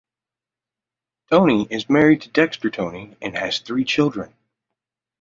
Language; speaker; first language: English; native; English